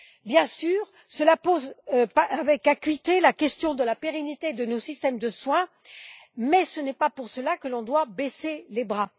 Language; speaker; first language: French; native; French